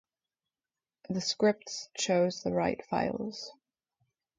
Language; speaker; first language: English; native; English